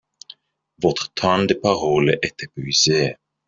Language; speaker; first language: French; non-native, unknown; English